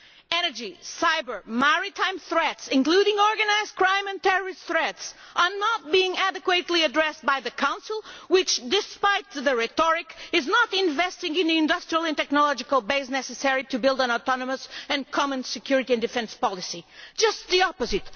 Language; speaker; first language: English; non-native, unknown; Portuguese